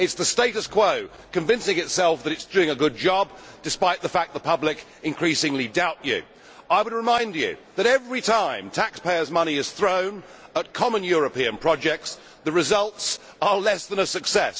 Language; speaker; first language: English; native; English